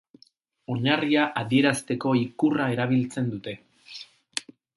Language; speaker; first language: Basque; non-native, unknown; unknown